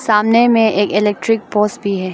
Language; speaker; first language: Hindi; early bilingual, other home language; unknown